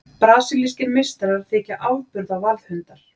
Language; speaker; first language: Icelandic; native; Icelandic